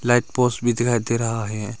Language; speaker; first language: Hindi; early bilingual, other home language; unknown